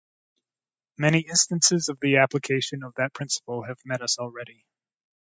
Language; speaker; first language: English; native; English